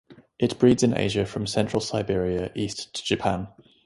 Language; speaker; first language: English; native; English